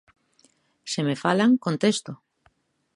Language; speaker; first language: Galician; native; Galician